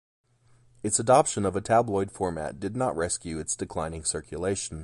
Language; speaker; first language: English; native; English